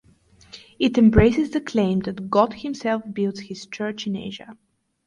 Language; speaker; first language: English; non-native, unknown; Bulgarian